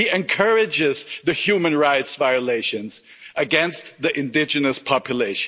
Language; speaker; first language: English; non-native, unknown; German